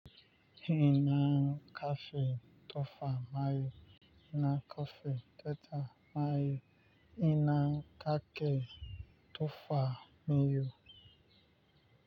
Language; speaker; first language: Hausa; non-native, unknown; Yoruba